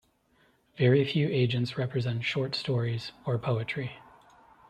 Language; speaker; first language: English; native; English